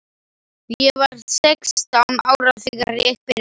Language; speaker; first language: Icelandic; non-native, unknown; Slovak